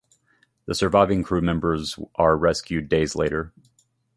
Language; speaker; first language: English; native; English